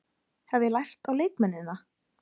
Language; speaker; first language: Icelandic; native; Icelandic